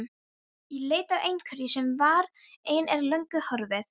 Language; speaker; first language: Icelandic; non-native, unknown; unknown